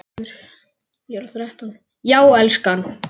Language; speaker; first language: Icelandic; native; Icelandic